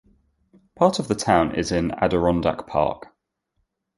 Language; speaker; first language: English; native; English